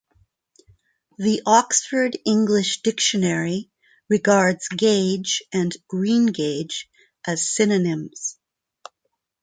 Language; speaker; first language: English; non-native, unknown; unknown